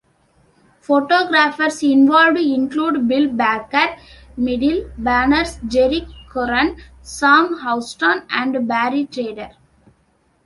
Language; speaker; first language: English; non-native, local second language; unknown